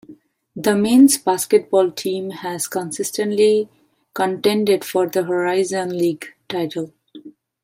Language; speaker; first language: English; non-native, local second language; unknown